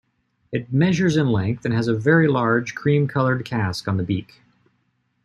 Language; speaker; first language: English; native; English